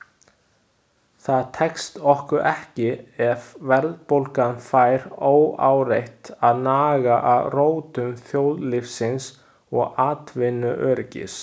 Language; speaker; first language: Icelandic; non-native, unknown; Chinese